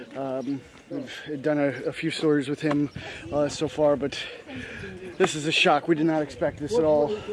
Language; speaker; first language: English; native; English